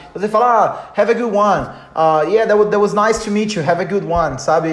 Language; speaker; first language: English; non-native, fluent; Portuguese